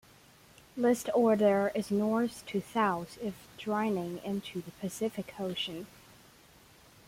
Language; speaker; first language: English; non-native, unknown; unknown